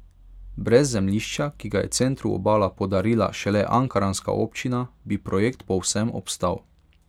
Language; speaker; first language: Slovenian; non-native, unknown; Hungarian